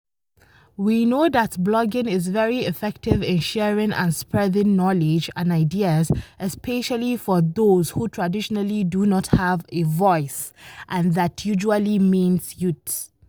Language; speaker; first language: English; non-native, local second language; Hausa